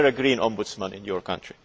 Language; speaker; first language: English; non-native, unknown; Hungarian